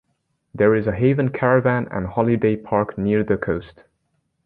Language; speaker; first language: English; native; English